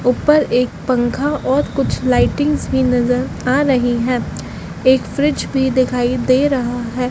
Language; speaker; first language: Hindi; native; Hindi